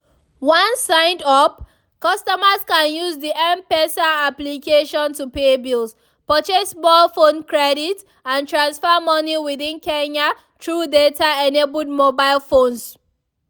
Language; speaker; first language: English; non-native, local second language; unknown